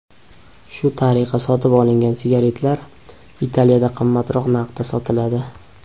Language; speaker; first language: Uzbek; native; Uzbek